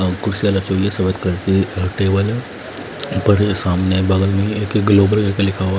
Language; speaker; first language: Hindi; non-native, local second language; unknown